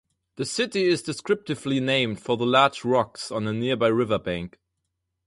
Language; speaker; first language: English; non-native, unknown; German